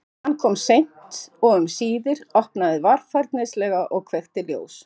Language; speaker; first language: Icelandic; native; Icelandic